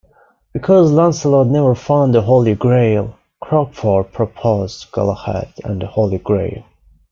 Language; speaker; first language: English; non-native, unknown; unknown